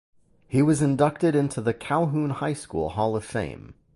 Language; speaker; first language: English; native; English